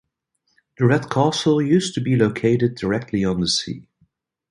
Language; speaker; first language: English; non-native, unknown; Dutch